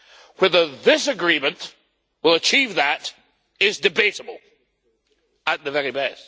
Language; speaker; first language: English; native; English